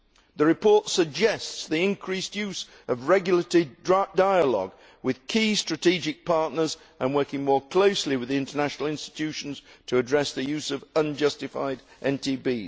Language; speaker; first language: English; native; English